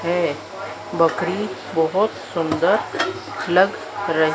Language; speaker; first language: Hindi; native; Hindi